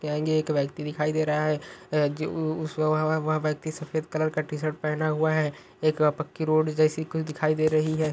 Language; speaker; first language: Hindi; native; Hindi